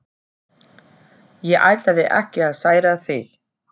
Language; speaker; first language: Icelandic; non-native, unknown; German